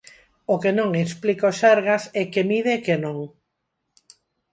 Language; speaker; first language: Galician; non-native, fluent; Spanish